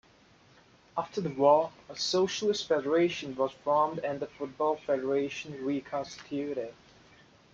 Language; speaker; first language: English; native; English